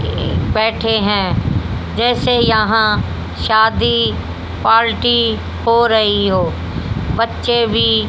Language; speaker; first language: Hindi; native; Hindi